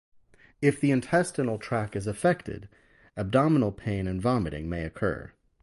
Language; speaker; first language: English; native; English